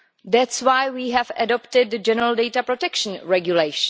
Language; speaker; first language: English; non-native, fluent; Czech